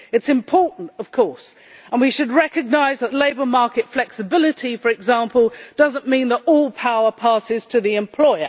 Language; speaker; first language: English; native; English